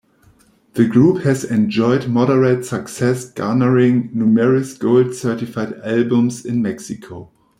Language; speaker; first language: English; non-native, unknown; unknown